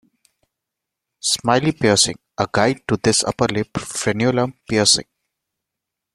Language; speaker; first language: English; non-native, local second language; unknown